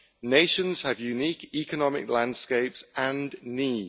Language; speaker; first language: English; native; English